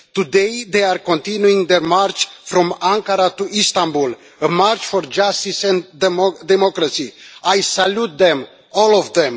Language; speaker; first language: English; non-native, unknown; Romanian